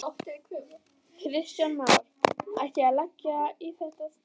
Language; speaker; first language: Icelandic; native; Icelandic